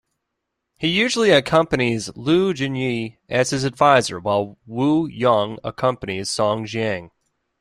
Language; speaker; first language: English; native; English